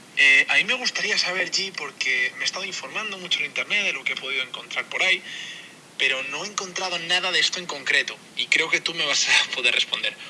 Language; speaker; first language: Spanish; native; Spanish